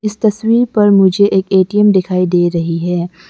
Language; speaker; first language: Hindi; non-native, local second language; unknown